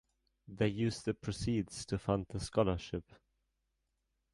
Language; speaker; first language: English; non-native, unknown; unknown